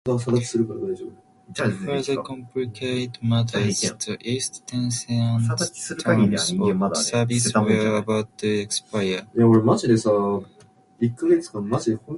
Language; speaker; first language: English; non-native, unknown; Japanese